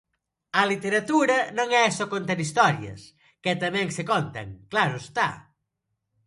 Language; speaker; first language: Galician; non-native, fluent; Spanish